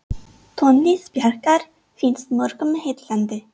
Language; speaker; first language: Icelandic; non-native, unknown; English